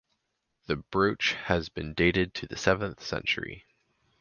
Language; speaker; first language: English; native; English